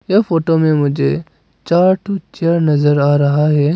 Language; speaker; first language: Hindi; non-native, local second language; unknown